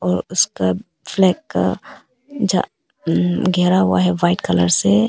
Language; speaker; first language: Hindi; early bilingual, other home language; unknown